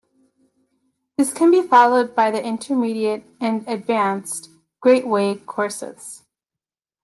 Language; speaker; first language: English; native; English